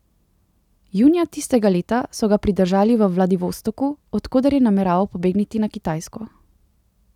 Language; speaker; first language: Slovenian; native; Slovenian